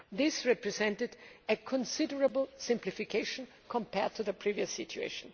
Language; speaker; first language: English; non-native, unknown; German